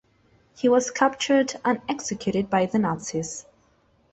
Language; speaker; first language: English; non-native, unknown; Spanish